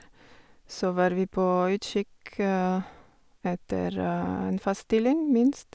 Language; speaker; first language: Norwegian; non-native, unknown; Bulgarian